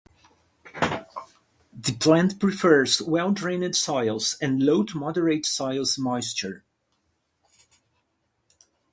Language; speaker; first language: English; non-native, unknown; Portuguese